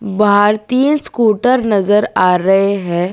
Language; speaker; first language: Hindi; non-native, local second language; Gujarati